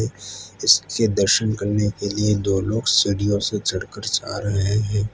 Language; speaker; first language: Hindi; non-native, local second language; Gujarati